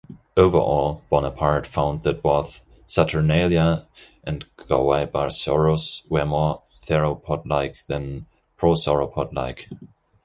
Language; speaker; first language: English; non-native, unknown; German